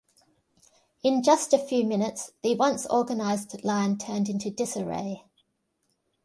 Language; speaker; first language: English; native; English